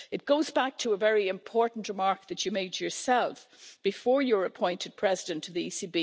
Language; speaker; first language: English; native; English